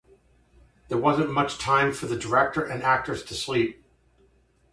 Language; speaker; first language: English; native; English